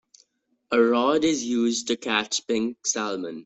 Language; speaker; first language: English; non-native, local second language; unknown